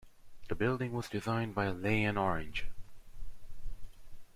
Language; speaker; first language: English; non-native, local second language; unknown